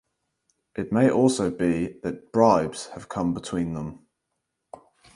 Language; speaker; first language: English; native; English